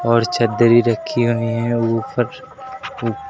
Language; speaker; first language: Hindi; native; Hindi